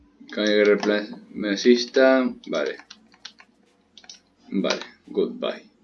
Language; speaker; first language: English; non-native, learner; Spanish